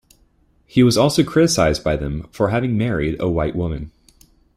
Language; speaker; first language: English; native; English